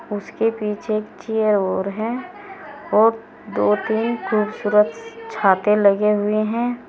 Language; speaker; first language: Hindi; native; Hindi